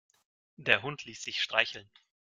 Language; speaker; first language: German; non-native, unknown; Russian